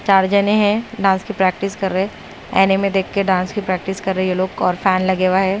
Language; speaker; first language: Hindi; non-native, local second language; Punjabi